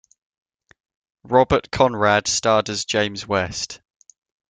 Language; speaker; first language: English; native; English